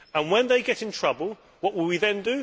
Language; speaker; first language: English; native; English